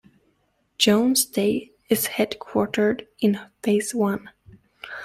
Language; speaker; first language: English; native; English